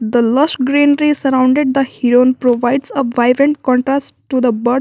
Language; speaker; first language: English; non-native, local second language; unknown